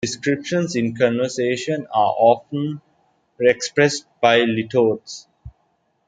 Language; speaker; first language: English; non-native, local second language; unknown